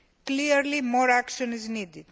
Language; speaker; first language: English; non-native, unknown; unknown